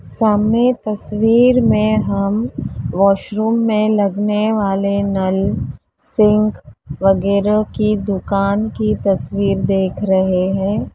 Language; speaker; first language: Hindi; native; Hindi